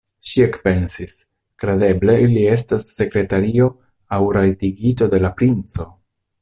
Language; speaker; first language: Esperanto; non-native, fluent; Italian